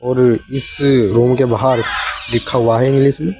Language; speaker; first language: Hindi; native; Hindi